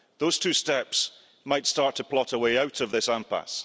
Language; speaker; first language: English; early bilingual, heritage; English